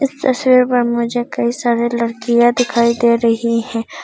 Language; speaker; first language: Hindi; non-native, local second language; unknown